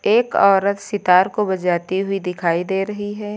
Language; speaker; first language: Hindi; native; Hindi